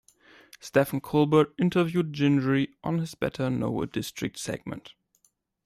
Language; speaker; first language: English; non-native, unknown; German